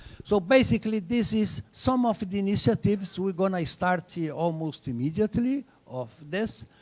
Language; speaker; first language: English; non-native, fluent; Portuguese